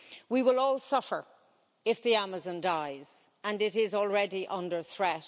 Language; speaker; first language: English; native; English